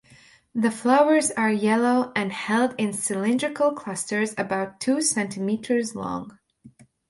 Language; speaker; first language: English; non-native, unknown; Latvian